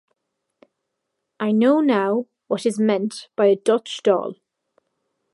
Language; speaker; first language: English; native; English